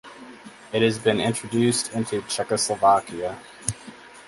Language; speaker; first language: English; native; English